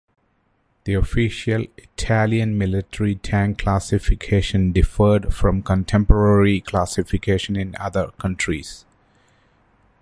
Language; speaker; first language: English; non-native, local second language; Malayalam